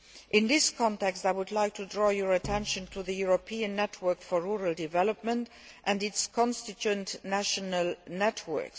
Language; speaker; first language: English; non-native, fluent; Luxembourgish